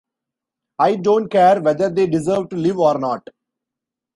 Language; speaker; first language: English; non-native, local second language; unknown